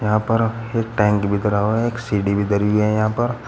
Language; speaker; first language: Hindi; native; Hindi